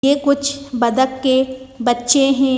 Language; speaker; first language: Hindi; native; Hindi